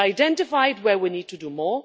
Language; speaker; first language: English; non-native, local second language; Maltese